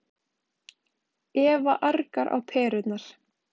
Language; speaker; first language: Icelandic; native; Icelandic